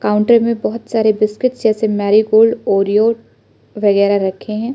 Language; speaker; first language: Hindi; non-native, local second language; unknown